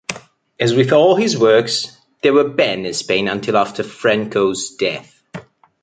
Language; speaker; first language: English; native; English